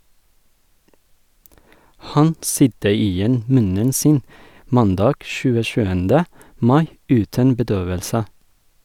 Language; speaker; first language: Norwegian; non-native, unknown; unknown